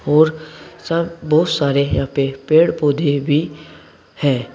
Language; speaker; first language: Hindi; native; Hindi